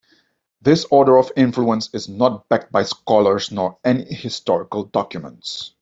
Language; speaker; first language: English; non-native, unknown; Dutch